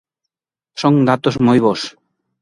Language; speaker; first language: Galician; native; Galician